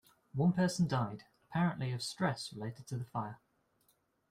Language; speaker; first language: English; native; English